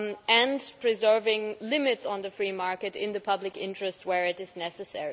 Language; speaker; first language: English; non-native, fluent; German